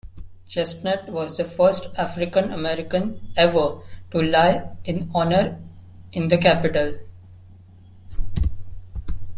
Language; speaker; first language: English; non-native, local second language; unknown